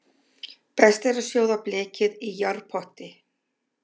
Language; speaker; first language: Icelandic; native; Icelandic